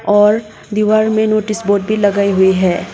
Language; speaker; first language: Hindi; non-native, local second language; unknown